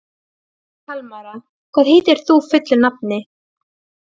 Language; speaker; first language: Icelandic; non-native, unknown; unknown